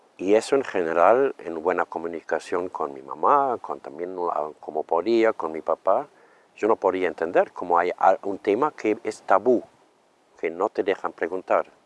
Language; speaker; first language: Spanish; non-native, fluent; German